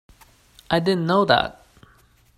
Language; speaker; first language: English; non-native, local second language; Cantonese